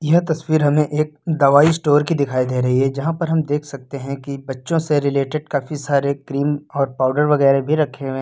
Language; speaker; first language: Hindi; native; Hindi